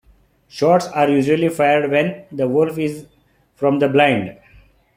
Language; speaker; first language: English; non-native, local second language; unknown